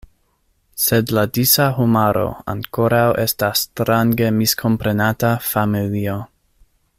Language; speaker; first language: Esperanto; non-native, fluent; English